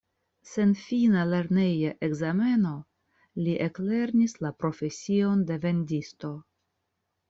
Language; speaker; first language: Esperanto; non-native, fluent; Russian